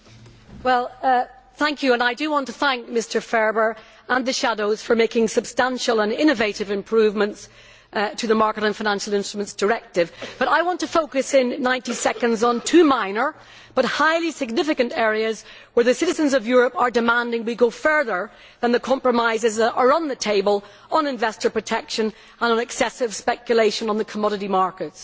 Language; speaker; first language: English; native; English